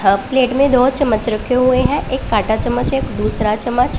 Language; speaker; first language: Hindi; non-native, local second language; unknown